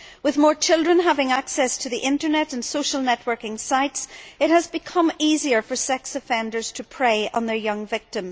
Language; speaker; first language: English; native; English